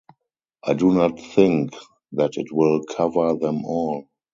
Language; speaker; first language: English; non-native, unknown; German